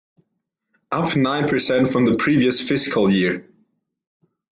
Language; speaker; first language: English; non-native, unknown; German